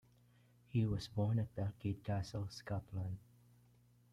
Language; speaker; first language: English; non-native, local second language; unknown